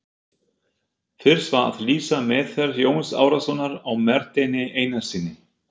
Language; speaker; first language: Icelandic; non-native, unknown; German